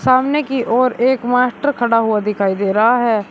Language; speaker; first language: Hindi; native; Hindi